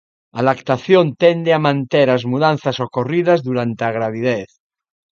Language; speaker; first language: Galician; native; Galician